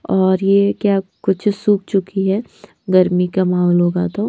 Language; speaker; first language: Hindi; non-native, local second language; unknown